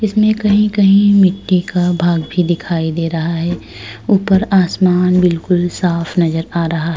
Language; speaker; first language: Hindi; native; Hindi